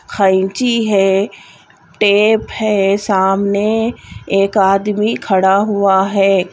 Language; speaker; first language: Hindi; non-native, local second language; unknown